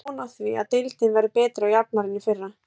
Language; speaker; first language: Icelandic; native; Icelandic